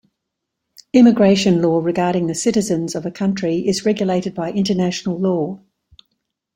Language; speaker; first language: English; native; English